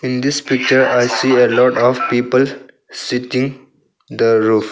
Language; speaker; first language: English; non-native, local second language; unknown